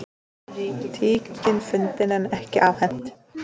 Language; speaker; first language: Icelandic; native; Icelandic